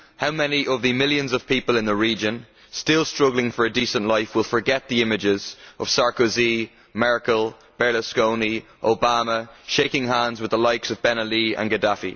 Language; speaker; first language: English; native; English